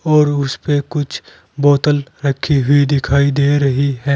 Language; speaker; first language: Hindi; native; Hindi